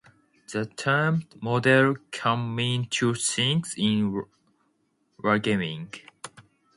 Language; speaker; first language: English; non-native, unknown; Japanese